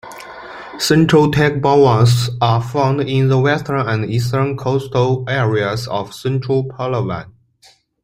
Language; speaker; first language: English; non-native, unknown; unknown